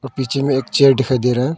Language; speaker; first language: Hindi; early bilingual, other home language; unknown